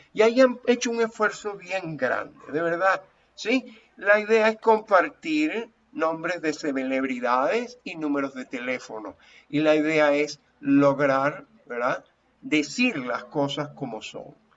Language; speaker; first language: Spanish; native; Spanish